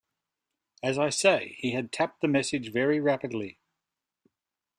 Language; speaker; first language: English; native; English